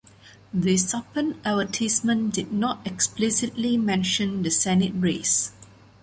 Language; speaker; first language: English; non-native, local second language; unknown